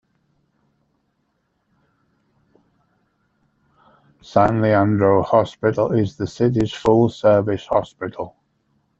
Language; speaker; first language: English; native; English